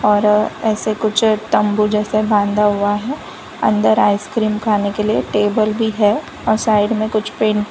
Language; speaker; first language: Hindi; non-native, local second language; Gujarati